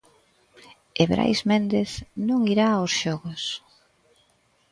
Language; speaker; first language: Galician; native; Galician